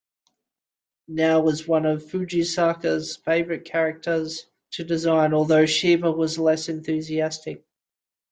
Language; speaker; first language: English; native; English